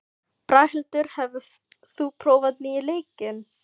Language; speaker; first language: Icelandic; non-native, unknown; Filipino